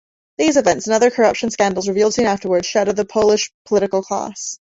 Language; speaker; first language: English; native; English